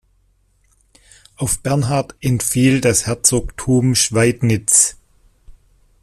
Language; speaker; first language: German; native; German